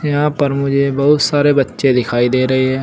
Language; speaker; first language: Hindi; native; Hindi